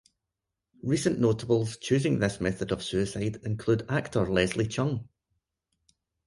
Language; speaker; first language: English; native; English